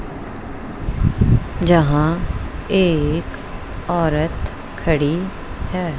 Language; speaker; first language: Hindi; non-native, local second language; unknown